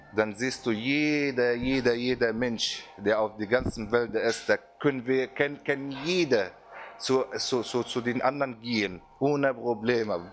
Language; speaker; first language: German; non-native, fluent; Arabic